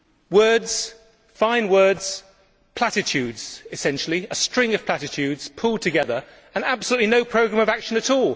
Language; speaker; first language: English; native; English